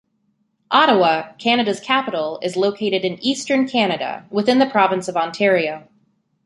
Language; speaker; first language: English; native; English